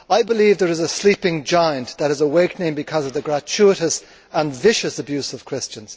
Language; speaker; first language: English; native; English